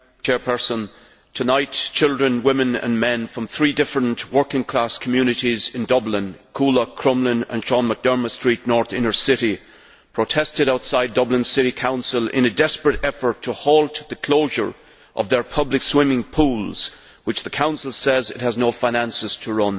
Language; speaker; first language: English; native; English